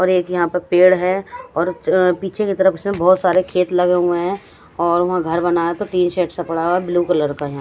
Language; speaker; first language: Hindi; non-native, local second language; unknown